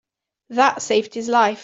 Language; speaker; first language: English; native; English